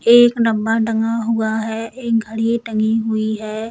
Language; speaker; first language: Hindi; native; Hindi